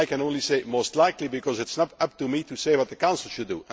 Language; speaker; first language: English; non-native, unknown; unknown